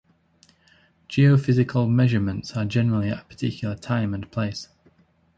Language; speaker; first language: English; native; English